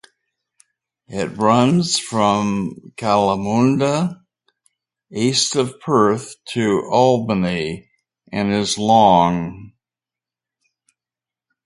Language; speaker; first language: English; native; English